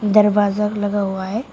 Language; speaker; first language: Hindi; native; Hindi